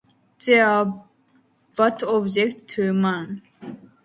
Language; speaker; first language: English; non-native, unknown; Japanese